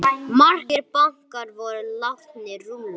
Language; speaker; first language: Icelandic; non-native, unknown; English